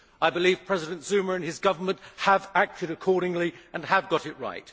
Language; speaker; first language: English; native; English